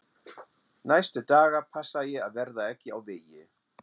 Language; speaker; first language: Icelandic; non-native, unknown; German